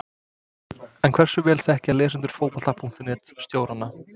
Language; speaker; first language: Icelandic; non-native, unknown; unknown